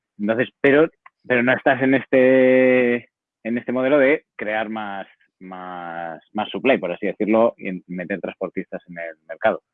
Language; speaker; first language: Spanish; native; Spanish